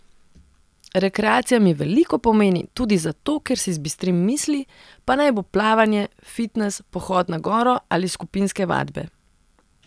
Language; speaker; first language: Slovenian; non-native, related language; Serbian